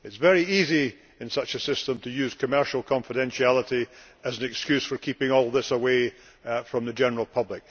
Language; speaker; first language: English; native; English